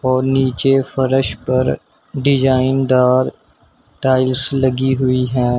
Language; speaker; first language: Hindi; native; Hindi